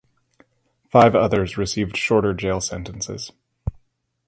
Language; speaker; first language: English; native; English